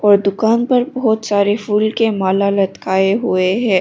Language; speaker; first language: Hindi; non-native, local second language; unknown